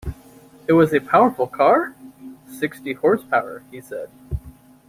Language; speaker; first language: English; native; English